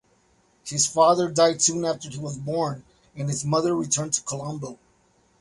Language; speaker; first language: English; native; English